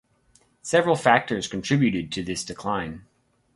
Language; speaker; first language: English; native; English